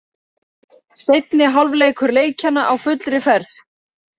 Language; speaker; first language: Icelandic; native; Icelandic